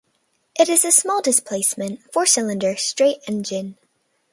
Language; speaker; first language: English; native; English